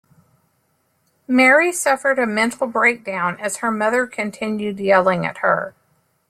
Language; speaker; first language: English; native; English